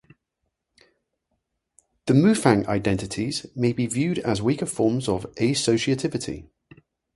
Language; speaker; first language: English; native; English